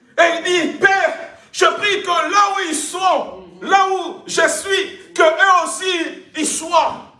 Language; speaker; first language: French; non-native, local second language; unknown